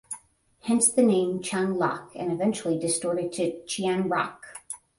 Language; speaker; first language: English; native; English